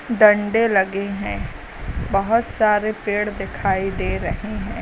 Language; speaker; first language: Hindi; native; Hindi